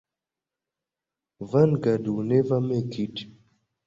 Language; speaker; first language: English; non-native, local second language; Ganda